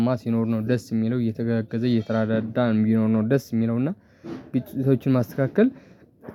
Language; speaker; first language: Amharic; non-native, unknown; Tigrinya